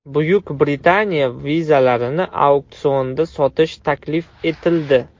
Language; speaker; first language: Uzbek; non-native, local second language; Russian